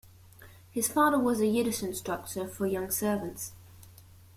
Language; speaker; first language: English; non-native, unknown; German